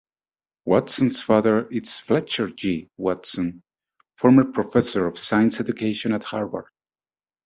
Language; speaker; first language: English; native; English